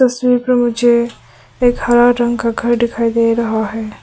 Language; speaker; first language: Hindi; non-native, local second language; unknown